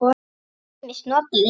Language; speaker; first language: Icelandic; native; Icelandic